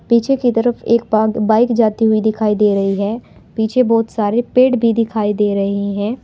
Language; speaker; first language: Hindi; native; Hindi